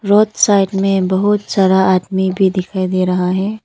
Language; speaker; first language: Hindi; non-native, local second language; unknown